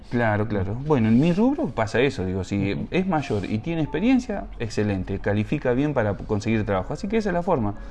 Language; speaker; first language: Spanish; native; Spanish